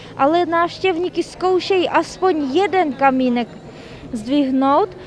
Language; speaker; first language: Czech; non-native, learner; Kyrgyz